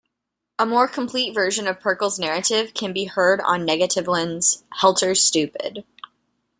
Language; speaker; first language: English; native; English